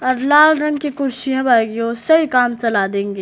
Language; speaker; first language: Hindi; native; Hindi